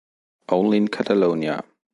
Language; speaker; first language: English; non-native, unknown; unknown